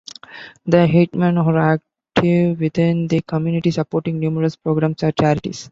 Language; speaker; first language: English; non-native, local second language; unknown